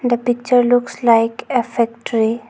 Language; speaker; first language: English; non-native, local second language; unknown